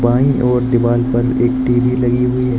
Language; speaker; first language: Hindi; native; Hindi